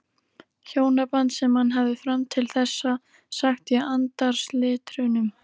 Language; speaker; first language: Icelandic; native; Icelandic